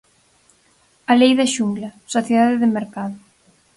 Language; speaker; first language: Galician; native; Galician